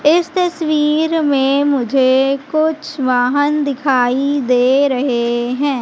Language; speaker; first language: Hindi; native; Hindi